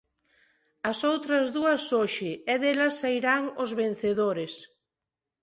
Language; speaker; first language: Galician; non-native, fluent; Spanish